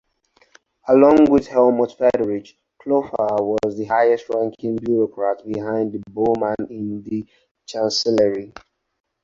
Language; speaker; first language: English; non-native, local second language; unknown